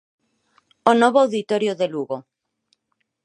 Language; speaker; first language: Galician; non-native, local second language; Spanish